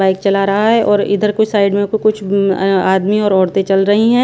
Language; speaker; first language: Hindi; non-native, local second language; Punjabi